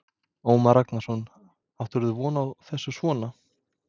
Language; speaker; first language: Icelandic; non-native, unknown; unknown